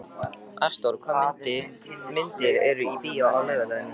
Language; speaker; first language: Icelandic; native; Icelandic